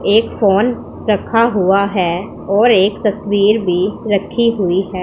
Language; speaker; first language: Hindi; non-native, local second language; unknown